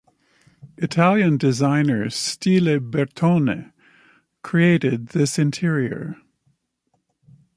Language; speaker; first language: English; native; English